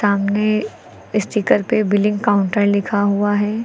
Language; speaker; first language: Hindi; native; Hindi